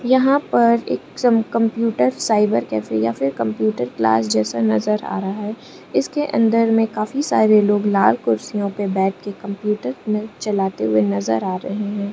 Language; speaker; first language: Hindi; non-native, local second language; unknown